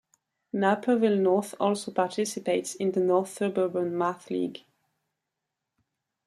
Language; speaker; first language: English; non-native, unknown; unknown